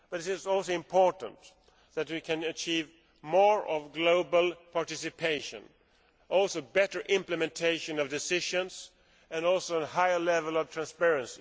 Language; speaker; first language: English; non-native, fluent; Swedish